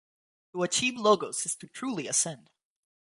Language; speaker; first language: English; native; English